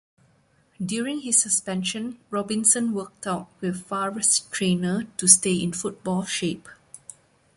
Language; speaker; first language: English; non-native, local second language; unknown